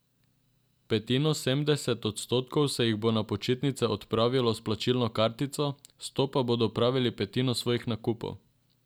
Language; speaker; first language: Slovenian; non-native, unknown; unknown